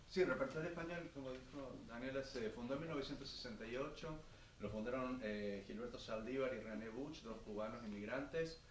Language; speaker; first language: Spanish; native; Spanish